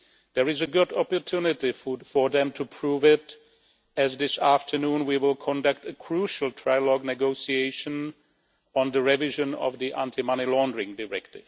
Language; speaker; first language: English; non-native, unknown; Czech